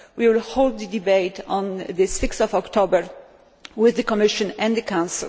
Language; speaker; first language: English; non-native, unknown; Polish